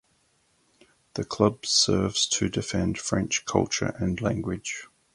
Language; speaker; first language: English; native; English